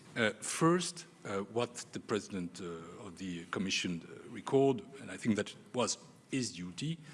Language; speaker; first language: English; non-native, fluent; French